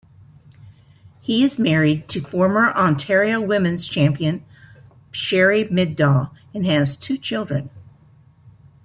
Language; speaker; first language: English; native; English